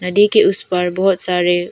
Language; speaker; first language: Hindi; non-native, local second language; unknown